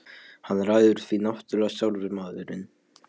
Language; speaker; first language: Icelandic; non-native, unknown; Polish